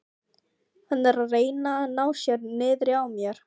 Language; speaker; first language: Icelandic; non-native, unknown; Filipino